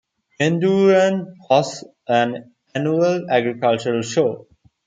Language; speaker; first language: English; non-native, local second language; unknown